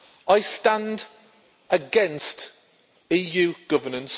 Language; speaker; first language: English; native; English